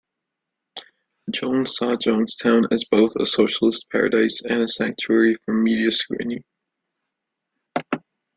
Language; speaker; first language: English; native; English